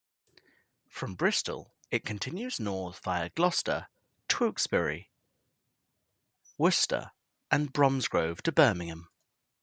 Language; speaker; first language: English; native; English